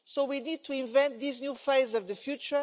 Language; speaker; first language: English; non-native, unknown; Portuguese